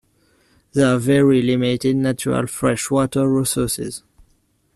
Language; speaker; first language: English; non-native, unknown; French